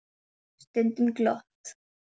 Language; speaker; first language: Icelandic; native; Icelandic